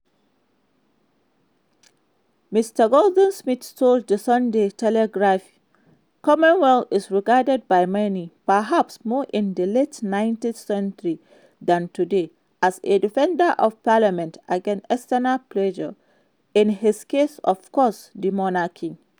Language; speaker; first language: English; non-native, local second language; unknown